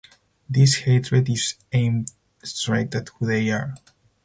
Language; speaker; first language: English; non-native, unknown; Spanish